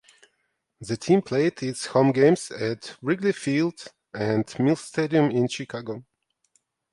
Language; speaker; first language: English; non-native, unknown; Ukrainian